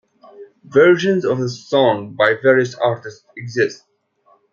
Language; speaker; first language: English; native; English